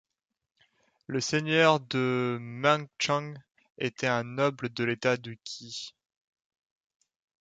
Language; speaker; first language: French; native; French